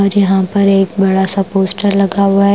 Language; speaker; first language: Hindi; non-native, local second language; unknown